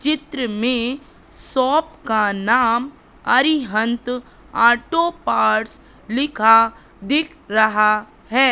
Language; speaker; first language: Hindi; native; Hindi